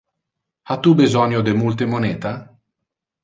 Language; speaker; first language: Interlingua; non-native, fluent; Italian